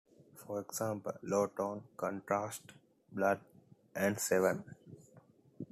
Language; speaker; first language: English; non-native, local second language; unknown